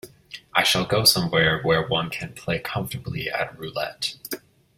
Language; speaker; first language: English; native; English